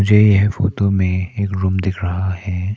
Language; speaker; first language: Hindi; non-native, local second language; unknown